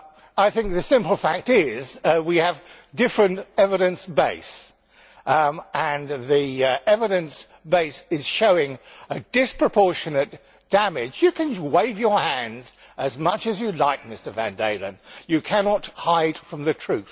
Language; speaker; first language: English; native; English